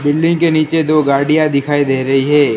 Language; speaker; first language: Hindi; non-native, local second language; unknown